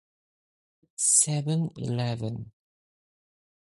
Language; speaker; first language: English; non-native, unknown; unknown